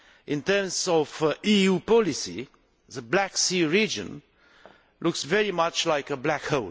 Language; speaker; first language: English; non-native, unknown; Romanian